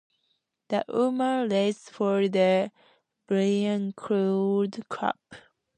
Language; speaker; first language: English; native; English